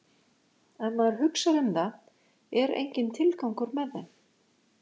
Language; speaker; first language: Icelandic; native; Icelandic